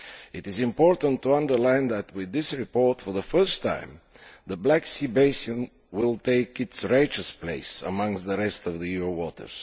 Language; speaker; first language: English; non-native, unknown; Bulgarian